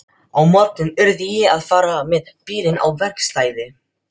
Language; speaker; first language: Icelandic; non-native, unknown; Filipino